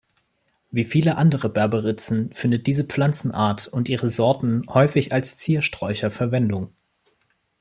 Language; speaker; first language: German; native; German